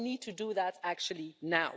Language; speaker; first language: English; non-native, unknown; Dutch